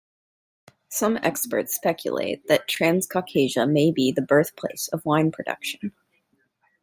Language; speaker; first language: English; native; English